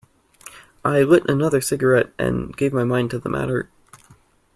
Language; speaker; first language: English; native; English